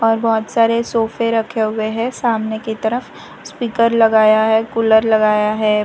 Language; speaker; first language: Hindi; non-native, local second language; Gujarati